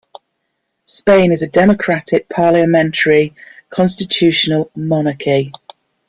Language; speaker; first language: English; native; English